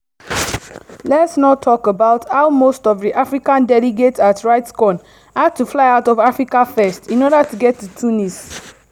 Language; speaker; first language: English; non-native, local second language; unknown